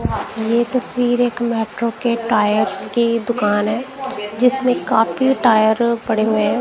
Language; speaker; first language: Hindi; non-native, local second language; Punjabi